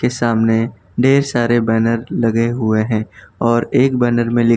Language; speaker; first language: Hindi; non-native, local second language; Gujarati